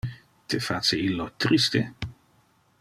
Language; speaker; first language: Interlingua; non-native, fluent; Dutch